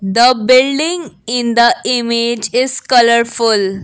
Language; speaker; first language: English; non-native, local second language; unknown